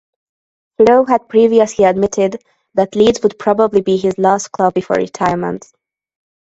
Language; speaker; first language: English; non-native, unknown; Hungarian